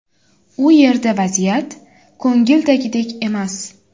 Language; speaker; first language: Uzbek; native; Uzbek